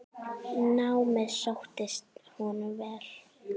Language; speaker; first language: Icelandic; native; Icelandic